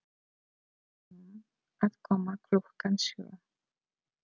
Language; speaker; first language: Icelandic; non-native, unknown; Polish